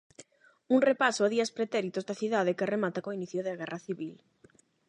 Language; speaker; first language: Galician; non-native, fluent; Spanish